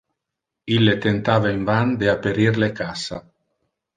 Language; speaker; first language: Interlingua; non-native, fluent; Italian